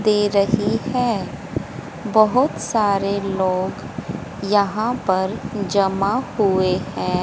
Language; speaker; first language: Hindi; native; Hindi